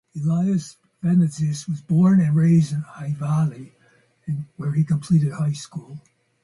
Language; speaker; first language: English; native; English